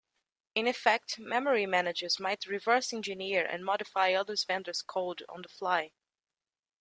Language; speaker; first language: English; native; English